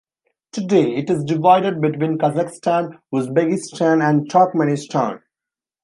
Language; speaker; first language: English; non-native, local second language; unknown